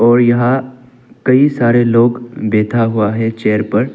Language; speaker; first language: Hindi; non-native, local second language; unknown